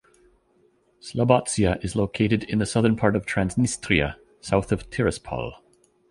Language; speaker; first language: English; native; English